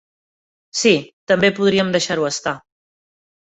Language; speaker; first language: Catalan; native; Catalan